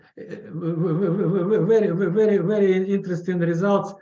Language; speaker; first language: English; non-native, learner; Russian